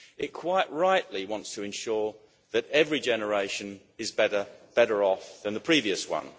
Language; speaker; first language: English; native; English